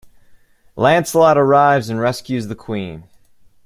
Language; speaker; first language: English; native; English